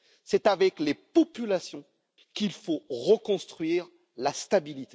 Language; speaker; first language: French; native; French